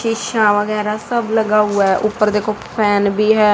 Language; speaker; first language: Hindi; native; Hindi